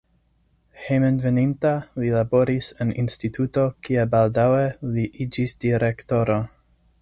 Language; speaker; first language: Esperanto; non-native, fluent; English